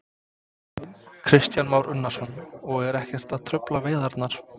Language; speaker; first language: Icelandic; non-native, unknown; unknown